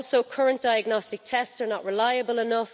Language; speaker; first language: English; native; English